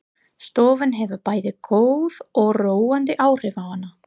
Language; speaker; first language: Icelandic; non-native, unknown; English